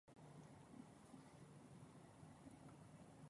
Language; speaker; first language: English; non-native, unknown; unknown